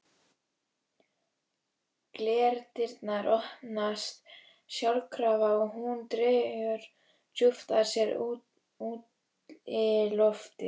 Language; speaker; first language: Icelandic; native; Icelandic